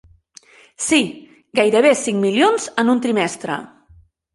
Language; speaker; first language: Catalan; non-native, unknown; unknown